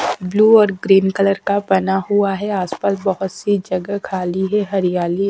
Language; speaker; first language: Hindi; non-native, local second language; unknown